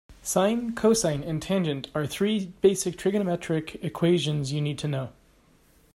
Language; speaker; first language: English; native; English